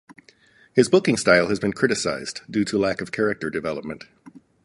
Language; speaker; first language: English; native; English